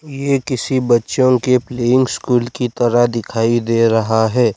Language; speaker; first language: Hindi; non-native, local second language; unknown